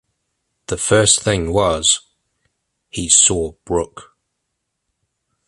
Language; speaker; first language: English; native; English